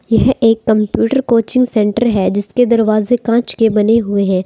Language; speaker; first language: Hindi; native; Hindi